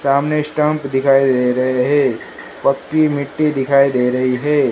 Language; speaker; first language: Hindi; non-native, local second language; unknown